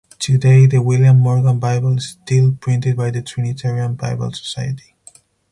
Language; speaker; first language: English; non-native, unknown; Spanish